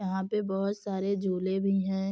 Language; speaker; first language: Hindi; native; Hindi